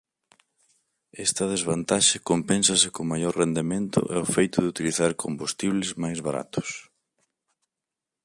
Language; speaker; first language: Galician; native; Galician